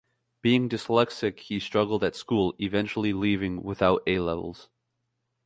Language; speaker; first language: English; native; English